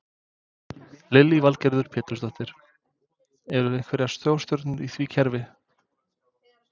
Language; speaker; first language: Icelandic; non-native, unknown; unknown